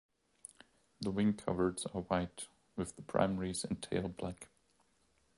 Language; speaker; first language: English; non-native, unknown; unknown